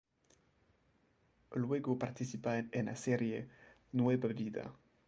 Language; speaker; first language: Spanish; non-native, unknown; French